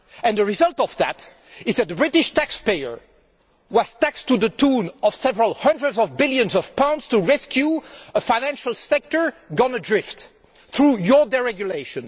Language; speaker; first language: English; non-native, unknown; French